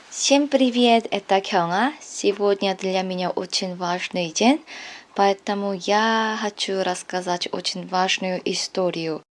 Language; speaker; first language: Russian; non-native, learner; Korean